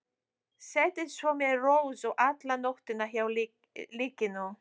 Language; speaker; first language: Icelandic; non-native, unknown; Polish